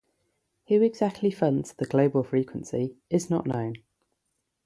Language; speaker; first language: English; native; English